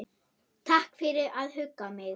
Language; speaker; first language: Icelandic; non-native, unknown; German